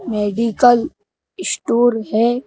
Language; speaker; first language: Hindi; native; Hindi